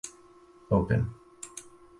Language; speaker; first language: English; native; English